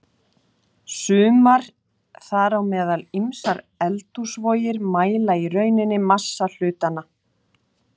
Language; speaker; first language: Icelandic; native; Icelandic